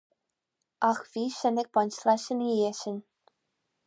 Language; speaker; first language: Irish; non-native, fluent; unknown